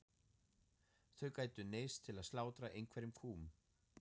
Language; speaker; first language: Icelandic; non-native, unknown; German